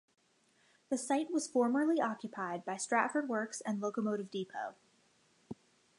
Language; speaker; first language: English; native; English